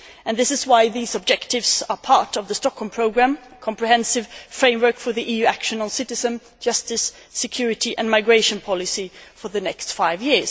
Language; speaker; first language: English; non-native, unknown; Swedish